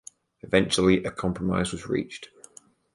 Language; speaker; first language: English; native; English